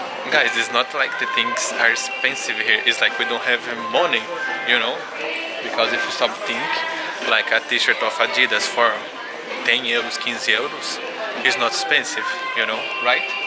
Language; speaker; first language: English; non-native, learner; Portuguese